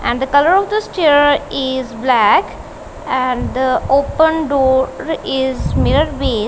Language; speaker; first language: English; non-native, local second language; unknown